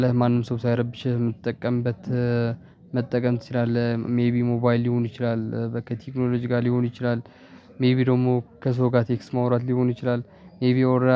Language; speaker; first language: Amharic; non-native, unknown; Tigrinya